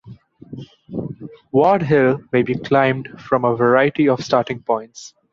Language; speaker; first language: English; non-native, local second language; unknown